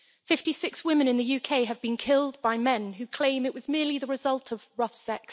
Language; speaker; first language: English; native; English